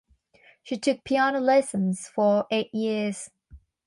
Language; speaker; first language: English; non-native, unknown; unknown